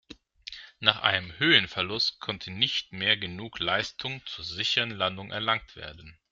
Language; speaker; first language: German; non-native, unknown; Greek